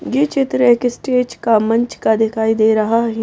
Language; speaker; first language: Hindi; native; Hindi